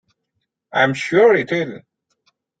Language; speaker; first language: English; non-native, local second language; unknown